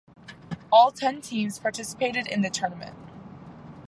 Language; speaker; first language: English; native; English